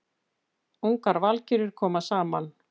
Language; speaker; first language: Icelandic; native; Icelandic